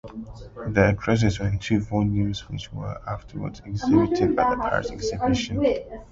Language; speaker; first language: English; native; English